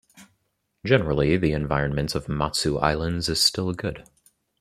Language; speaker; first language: English; native; English